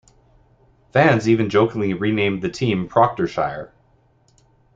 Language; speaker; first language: English; native; English